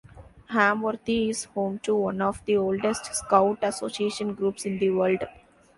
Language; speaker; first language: English; non-native, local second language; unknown